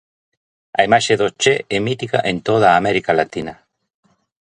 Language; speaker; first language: Galician; native; Galician